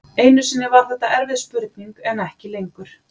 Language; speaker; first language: Icelandic; native; Icelandic